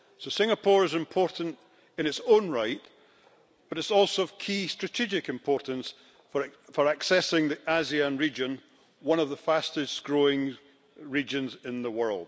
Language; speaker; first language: English; native; English